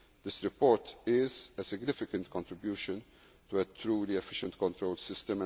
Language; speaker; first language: English; non-native, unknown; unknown